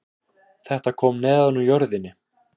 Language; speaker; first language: Icelandic; native; Icelandic